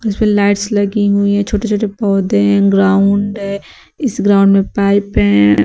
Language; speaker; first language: Hindi; native; Hindi